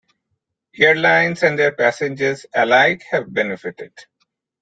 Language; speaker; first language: English; non-native, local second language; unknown